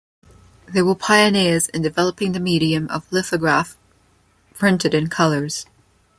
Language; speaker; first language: English; non-native, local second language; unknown